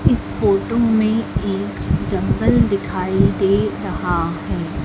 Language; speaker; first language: Hindi; native; Hindi